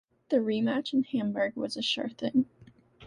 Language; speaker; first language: English; native; English